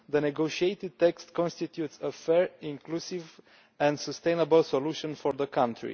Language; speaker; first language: English; non-native, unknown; Romanian